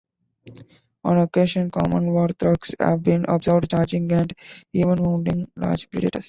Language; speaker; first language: English; non-native, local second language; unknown